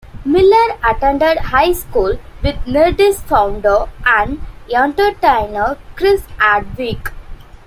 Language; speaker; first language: English; non-native, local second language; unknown